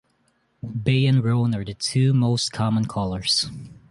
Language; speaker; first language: English; non-native, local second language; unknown